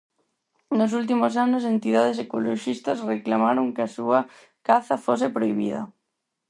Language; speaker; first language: Galician; non-native, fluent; Spanish